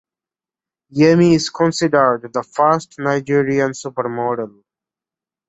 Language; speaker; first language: English; non-native, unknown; Bangla